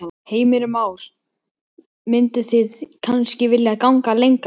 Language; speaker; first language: Icelandic; native; Icelandic